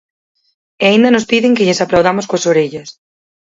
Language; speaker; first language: Galician; native; Galician